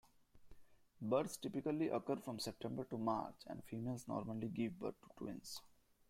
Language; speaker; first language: English; non-native, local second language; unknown